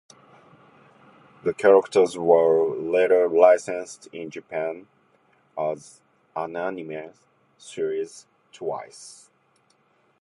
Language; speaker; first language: English; non-native, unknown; Japanese